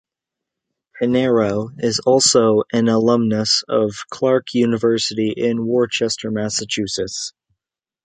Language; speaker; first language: English; native; English